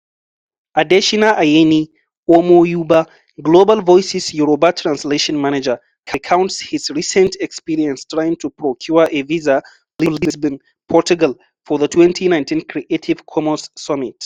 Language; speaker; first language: English; non-native, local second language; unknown